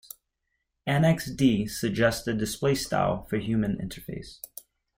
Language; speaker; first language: English; native; English